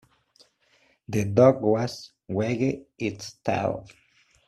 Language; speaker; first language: English; native; English